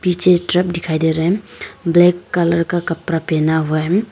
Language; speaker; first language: Hindi; non-native, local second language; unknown